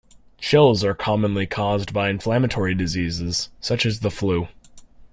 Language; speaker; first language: English; native; English